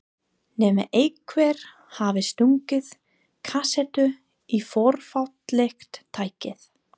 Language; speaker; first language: Icelandic; non-native, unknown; English